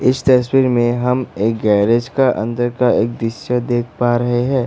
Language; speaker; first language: Hindi; non-native, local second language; Assamese